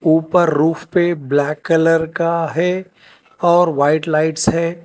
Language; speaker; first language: Hindi; non-native, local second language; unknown